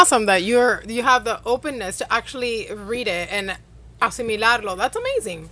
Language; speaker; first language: English; non-native, fluent; Spanish